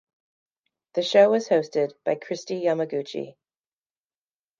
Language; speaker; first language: English; native; English